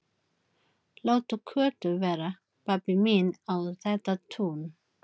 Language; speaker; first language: Icelandic; non-native, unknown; Filipino